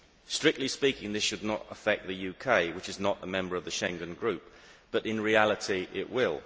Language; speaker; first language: English; native; English